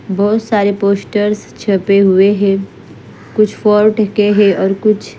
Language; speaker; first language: Hindi; non-native, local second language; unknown